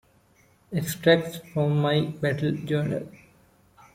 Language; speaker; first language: English; non-native, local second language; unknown